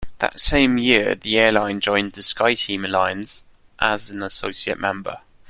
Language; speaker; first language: English; non-native, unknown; German